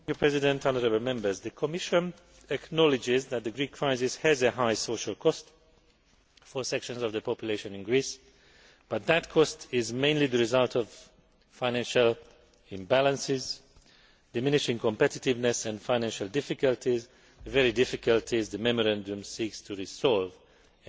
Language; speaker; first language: English; non-native, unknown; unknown